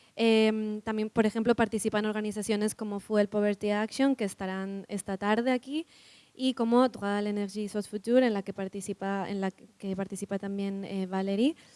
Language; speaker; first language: Spanish; native; Spanish